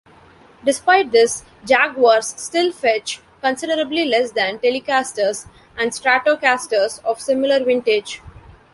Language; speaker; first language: English; non-native, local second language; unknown